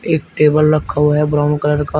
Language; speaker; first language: Hindi; native; Hindi